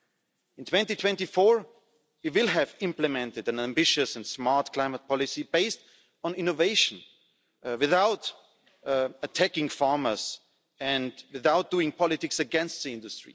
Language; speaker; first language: English; non-native, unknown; German